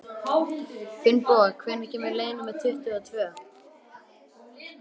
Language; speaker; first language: Icelandic; native; Icelandic